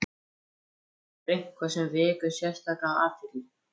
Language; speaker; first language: Icelandic; native; Icelandic